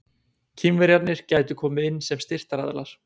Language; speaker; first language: Icelandic; native; Icelandic